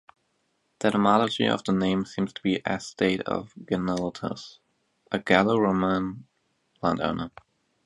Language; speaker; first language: English; native; English